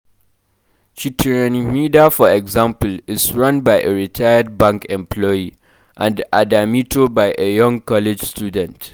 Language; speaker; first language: English; non-native, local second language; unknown